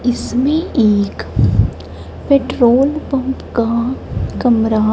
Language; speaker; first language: Hindi; non-native, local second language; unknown